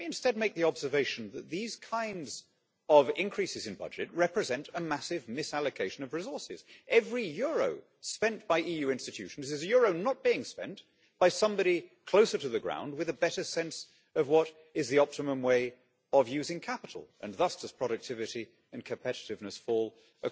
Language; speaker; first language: English; native; English